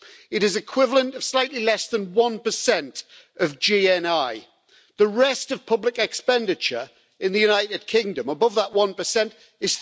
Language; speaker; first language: English; native; English